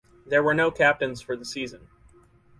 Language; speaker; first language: English; native; English